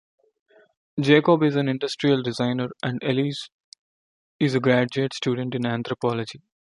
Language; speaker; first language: English; non-native, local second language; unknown